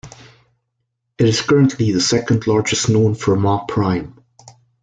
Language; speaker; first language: English; non-native, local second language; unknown